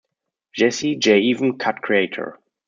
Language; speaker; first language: English; non-native, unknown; German